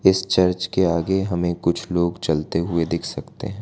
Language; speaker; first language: Hindi; non-native, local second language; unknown